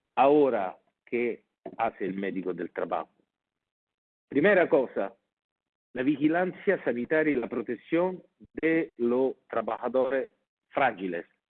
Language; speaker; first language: Spanish; non-native, fluent; Italian